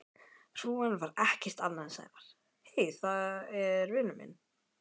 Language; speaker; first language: Icelandic; native; Icelandic